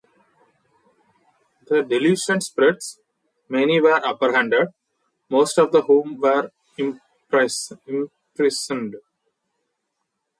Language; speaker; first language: English; non-native, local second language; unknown